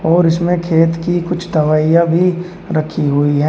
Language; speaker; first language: Hindi; native; Hindi